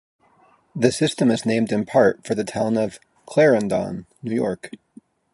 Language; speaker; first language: English; native; English